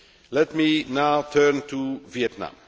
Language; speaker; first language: English; non-native, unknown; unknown